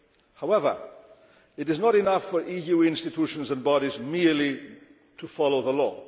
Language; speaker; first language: English; non-native, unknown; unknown